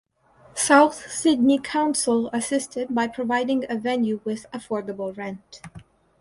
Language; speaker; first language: English; non-native, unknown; Russian